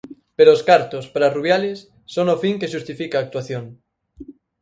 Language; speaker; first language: Galician; native; Galician